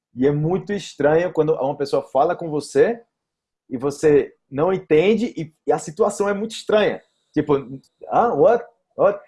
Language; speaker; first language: Portuguese; native; Portuguese